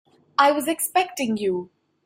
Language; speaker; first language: English; non-native, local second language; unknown